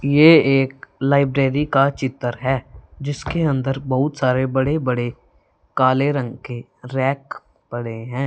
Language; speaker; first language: Hindi; non-native, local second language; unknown